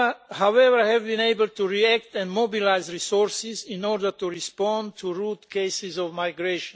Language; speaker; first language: English; non-native, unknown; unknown